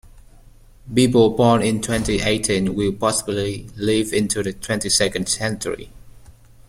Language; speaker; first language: English; native; English